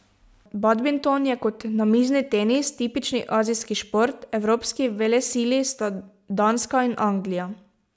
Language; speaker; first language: Slovenian; native; Slovenian